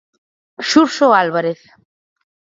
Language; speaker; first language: Galician; native; Galician